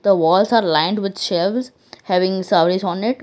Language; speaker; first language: English; non-native, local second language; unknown